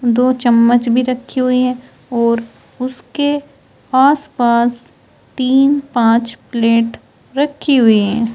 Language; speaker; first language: Hindi; native; Hindi